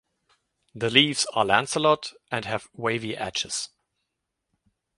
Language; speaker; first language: English; native; English